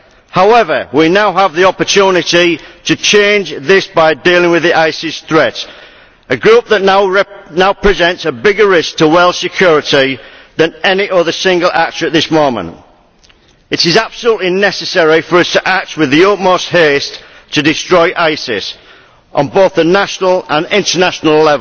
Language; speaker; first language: English; native; English